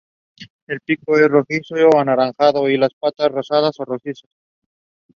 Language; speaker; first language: English; non-native, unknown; Spanish